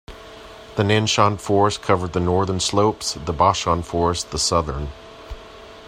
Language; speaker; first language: English; non-native, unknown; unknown